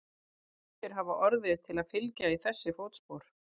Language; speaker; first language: Icelandic; native; Icelandic